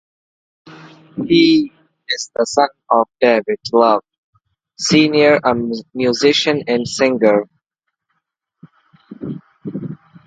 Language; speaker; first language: English; non-native, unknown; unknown